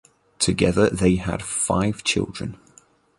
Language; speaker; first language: English; native; English